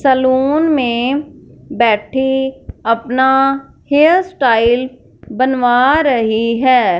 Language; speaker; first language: Hindi; non-native, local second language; Punjabi